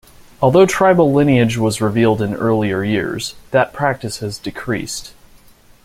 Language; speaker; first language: English; native; English